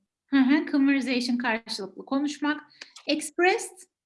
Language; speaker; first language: Turkish; native; Turkish